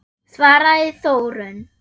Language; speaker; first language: Icelandic; non-native, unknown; German